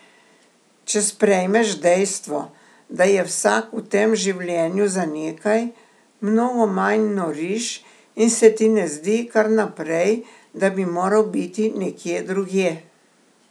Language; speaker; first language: Slovenian; native; Slovenian